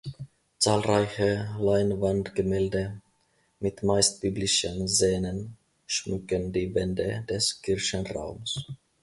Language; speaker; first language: German; non-native, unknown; Finnish